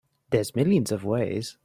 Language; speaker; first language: English; native; English